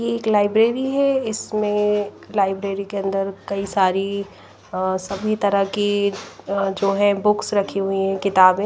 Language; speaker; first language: Hindi; non-native, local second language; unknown